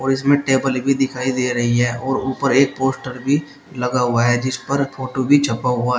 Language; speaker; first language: Hindi; native; Hindi